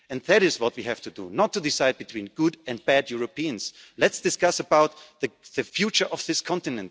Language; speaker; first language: English; non-native, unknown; German